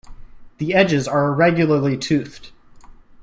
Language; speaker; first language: English; native; English